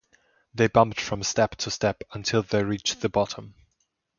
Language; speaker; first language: English; non-native, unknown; German